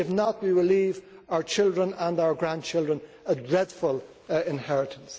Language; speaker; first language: English; native; English